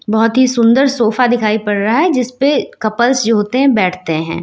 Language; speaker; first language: Hindi; native; Hindi